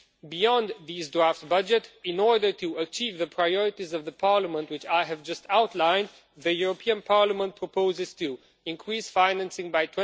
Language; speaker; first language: English; non-native, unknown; Romanian